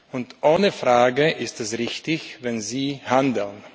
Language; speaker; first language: German; non-native, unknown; Slovak